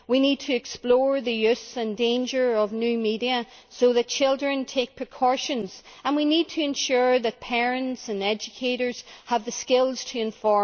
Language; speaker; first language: English; native; English